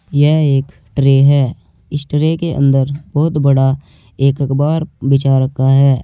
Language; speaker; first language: Hindi; native; Hindi